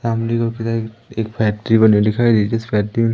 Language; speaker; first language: Hindi; native; Hindi